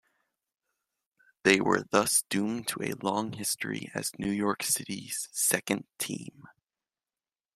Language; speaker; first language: English; native; English